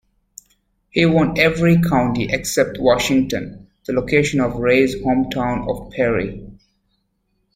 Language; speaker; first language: English; native; English